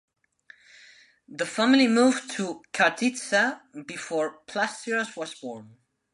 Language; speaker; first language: English; non-native, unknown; Spanish